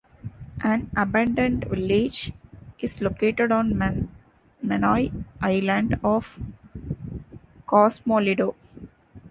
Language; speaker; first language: English; non-native, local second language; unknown